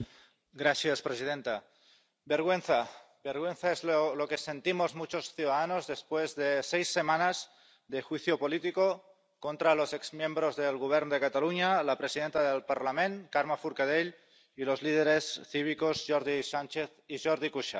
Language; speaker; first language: Spanish; non-native, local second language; Catalan